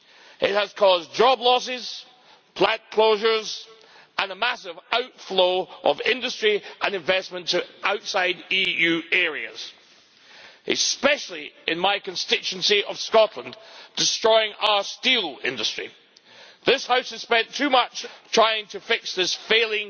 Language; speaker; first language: English; native; English